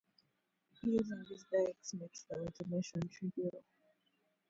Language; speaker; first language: English; native; English